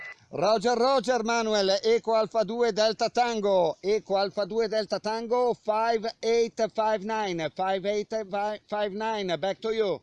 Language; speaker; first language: English; non-native, learner; Italian